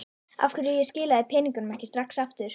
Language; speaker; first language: Icelandic; native; Icelandic